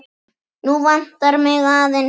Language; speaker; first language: Icelandic; native; Icelandic